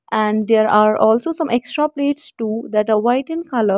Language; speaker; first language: English; non-native, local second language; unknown